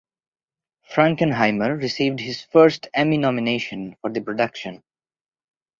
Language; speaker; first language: English; non-native, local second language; Bangla